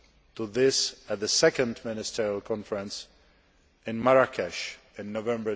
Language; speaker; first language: English; non-native, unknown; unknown